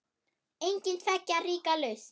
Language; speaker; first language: Icelandic; non-native, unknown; German